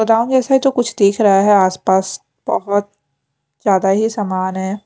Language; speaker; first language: Hindi; non-native, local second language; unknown